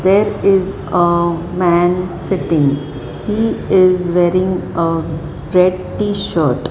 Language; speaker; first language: English; non-native, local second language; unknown